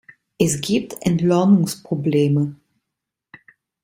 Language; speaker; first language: German; non-native, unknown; Italian